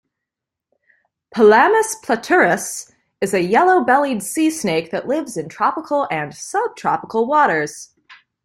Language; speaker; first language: English; native; English